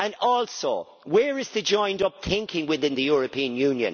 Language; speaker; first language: English; native; English